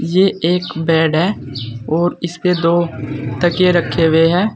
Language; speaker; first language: Hindi; native; Hindi